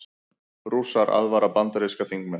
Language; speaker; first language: Icelandic; native; Icelandic